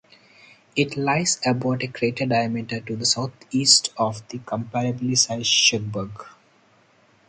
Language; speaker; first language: English; non-native, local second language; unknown